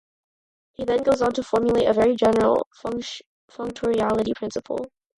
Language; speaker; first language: English; non-native, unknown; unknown